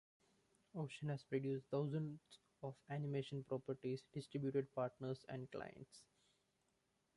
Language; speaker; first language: English; non-native, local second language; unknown